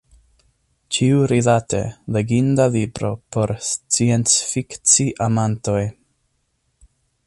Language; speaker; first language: Esperanto; non-native, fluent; English